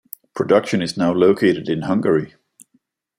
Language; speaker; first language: English; non-native, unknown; Danish